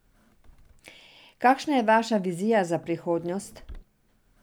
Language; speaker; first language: Slovenian; non-native, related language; Serbian